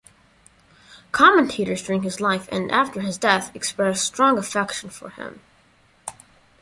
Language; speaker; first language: English; non-native, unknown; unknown